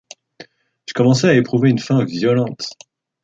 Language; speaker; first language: French; native; French